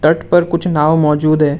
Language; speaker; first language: Hindi; non-native, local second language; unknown